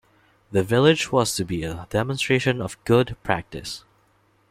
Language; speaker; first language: English; non-native, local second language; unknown